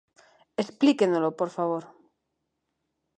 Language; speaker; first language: Galician; non-native, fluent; Spanish